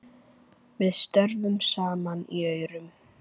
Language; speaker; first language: Icelandic; native; Icelandic